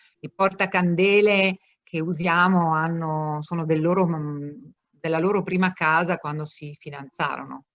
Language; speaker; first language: Italian; non-native, fluent; German